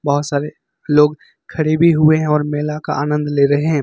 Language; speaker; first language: Hindi; native; Hindi